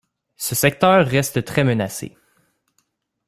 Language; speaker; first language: French; native; French